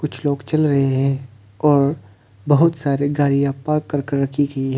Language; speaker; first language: Hindi; non-native, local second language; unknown